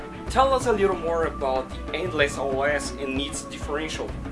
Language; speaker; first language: English; non-native, fluent; Portuguese